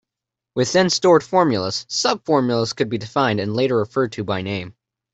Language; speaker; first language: English; native; English